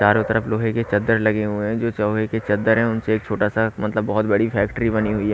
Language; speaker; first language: Hindi; native; Hindi